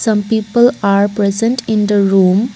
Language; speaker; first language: English; non-native, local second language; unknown